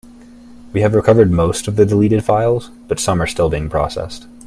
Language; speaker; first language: English; native; English